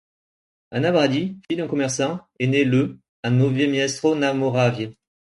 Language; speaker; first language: French; native; French